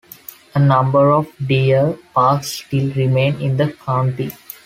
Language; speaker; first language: English; non-native, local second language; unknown